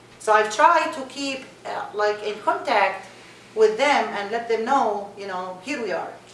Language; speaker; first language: English; non-native, fluent; Arabic